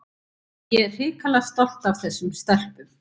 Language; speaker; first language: Icelandic; native; Icelandic